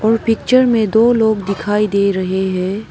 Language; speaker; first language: Hindi; non-native, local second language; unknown